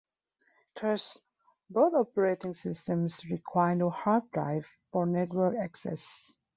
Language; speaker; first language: English; non-native, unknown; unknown